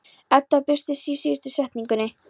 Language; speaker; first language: Icelandic; non-native, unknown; Polish